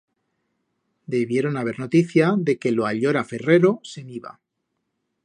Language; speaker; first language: Aragonese; native; Aragonese